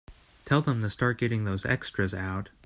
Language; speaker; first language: English; native; English